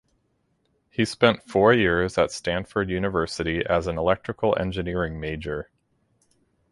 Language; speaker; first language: English; native; English